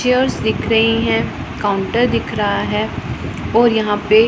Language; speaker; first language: Hindi; non-native, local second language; Punjabi